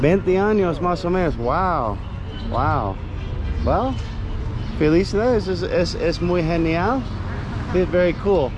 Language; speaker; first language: Spanish; non-native, learner; English